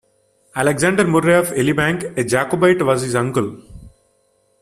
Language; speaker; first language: English; non-native, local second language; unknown